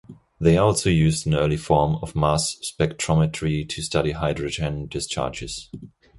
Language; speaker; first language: English; non-native, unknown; German